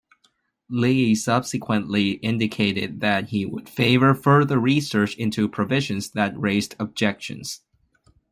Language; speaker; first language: English; non-native, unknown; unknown